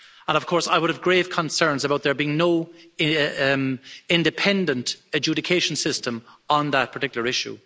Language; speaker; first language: English; native; English